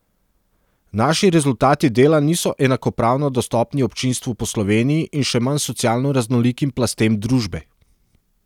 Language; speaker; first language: Slovenian; non-native, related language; Serbian